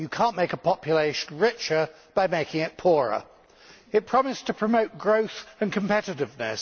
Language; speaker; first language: English; native; English